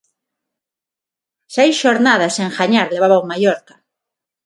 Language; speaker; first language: Galician; non-native, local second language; Spanish